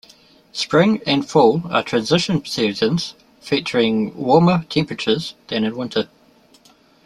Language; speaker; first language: English; native; English